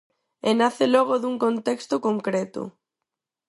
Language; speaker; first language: Galician; non-native, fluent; Spanish